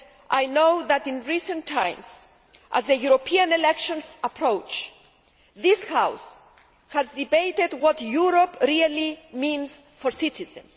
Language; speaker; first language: English; non-native, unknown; Greek